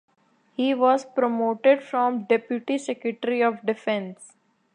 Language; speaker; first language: English; non-native, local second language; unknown